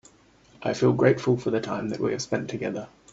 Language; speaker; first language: English; native; English